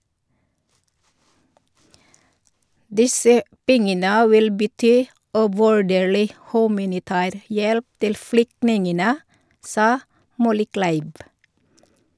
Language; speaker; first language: Norwegian; non-native, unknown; Filipino